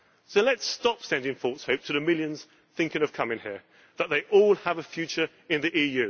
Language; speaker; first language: English; native; English